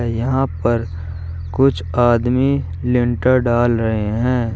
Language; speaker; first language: Hindi; native; Hindi